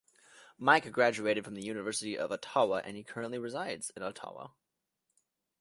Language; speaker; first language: English; native; English